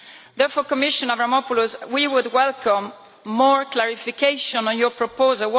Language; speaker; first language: English; non-native, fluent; Italian